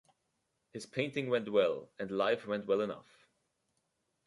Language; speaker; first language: English; native; English